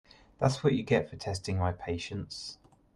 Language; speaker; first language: English; native; English